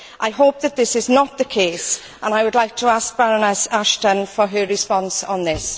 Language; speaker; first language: English; native; English